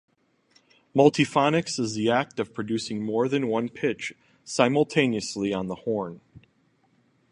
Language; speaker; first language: English; native; English